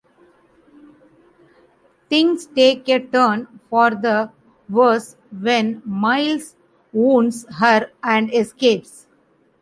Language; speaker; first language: English; non-native, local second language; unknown